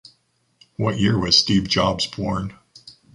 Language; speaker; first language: English; native; English